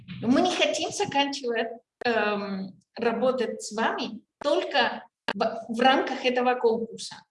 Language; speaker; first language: Russian; non-native, fluent; Spanish